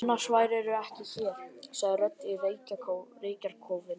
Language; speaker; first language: Icelandic; native; Icelandic